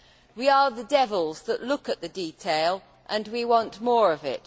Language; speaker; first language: English; native; English